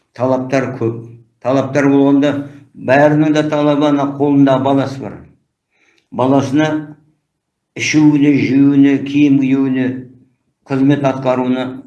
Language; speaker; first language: Kazakh; native; Kazakh